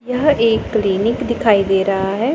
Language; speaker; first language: Hindi; non-native, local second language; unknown